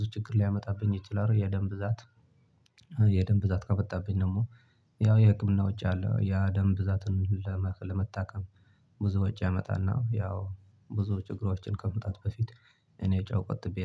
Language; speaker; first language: Amharic; non-native, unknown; Tigrinya